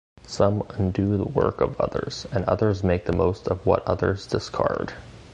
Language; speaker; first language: English; native; English